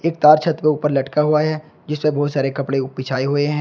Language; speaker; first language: Hindi; native; Hindi